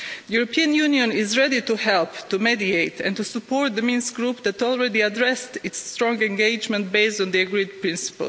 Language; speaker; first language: English; non-native, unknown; Croatian